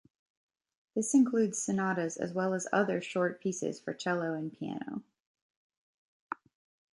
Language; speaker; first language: English; native; English